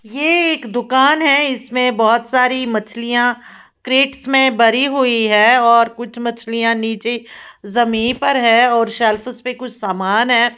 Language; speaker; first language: Hindi; native; Hindi